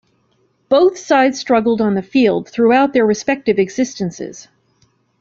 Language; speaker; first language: English; native; English